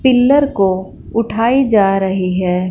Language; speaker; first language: Hindi; non-native, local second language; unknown